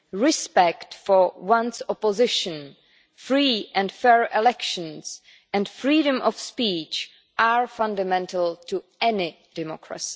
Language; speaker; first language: English; non-native, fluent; Czech